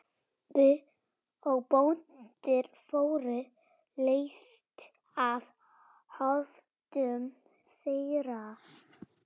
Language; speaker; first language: Icelandic; non-native, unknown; Polish